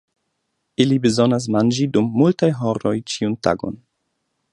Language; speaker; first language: Esperanto; non-native, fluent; German